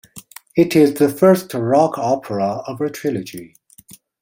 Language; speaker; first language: English; non-native, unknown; Chinese